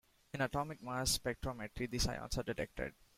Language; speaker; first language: English; non-native, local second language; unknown